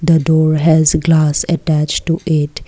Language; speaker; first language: English; non-native, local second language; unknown